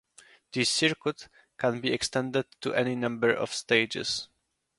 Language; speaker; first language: English; non-native, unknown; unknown